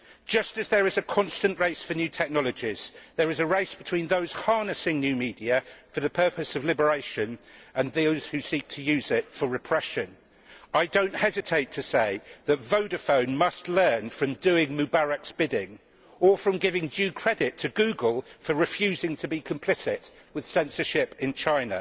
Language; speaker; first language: English; native; English